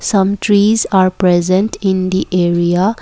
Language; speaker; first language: English; non-native, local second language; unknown